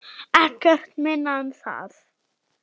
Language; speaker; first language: Icelandic; non-native, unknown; German